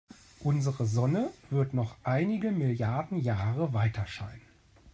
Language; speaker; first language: German; native; German